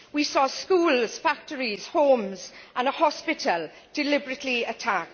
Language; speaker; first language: English; native; English